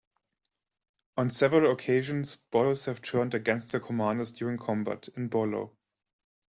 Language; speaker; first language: English; non-native, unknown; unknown